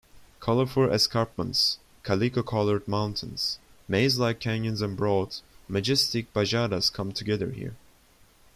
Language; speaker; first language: English; non-native, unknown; Turkish